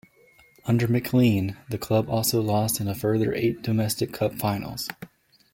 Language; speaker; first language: English; native; English